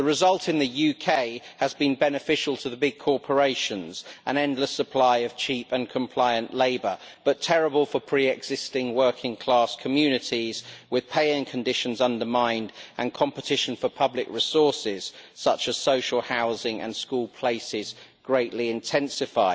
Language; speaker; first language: English; native; English